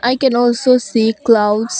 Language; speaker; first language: English; non-native, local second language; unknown